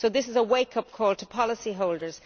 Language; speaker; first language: English; native; English